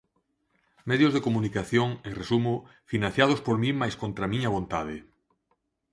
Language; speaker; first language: Galician; non-native, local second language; Spanish